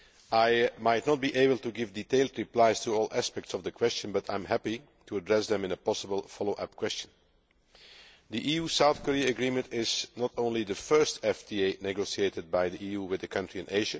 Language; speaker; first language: English; non-native, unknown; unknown